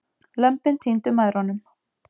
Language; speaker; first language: Icelandic; native; Icelandic